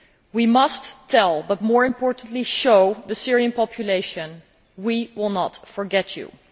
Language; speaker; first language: English; non-native, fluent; Dutch